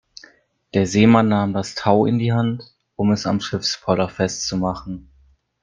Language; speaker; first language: German; native; German